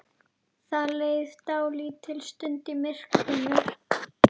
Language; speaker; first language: Icelandic; native; Icelandic